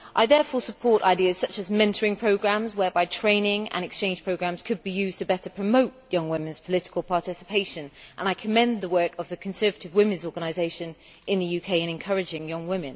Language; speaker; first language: English; native; English